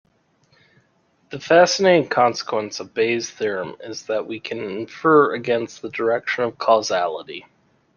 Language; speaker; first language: English; native; English